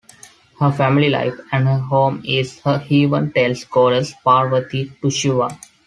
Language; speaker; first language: English; non-native, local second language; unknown